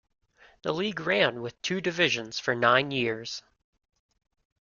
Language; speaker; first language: English; native; English